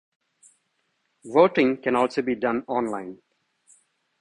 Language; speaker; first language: English; non-native, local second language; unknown